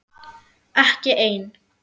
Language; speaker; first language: Icelandic; non-native, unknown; German